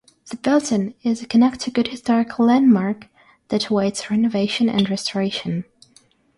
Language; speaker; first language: English; non-native, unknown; Russian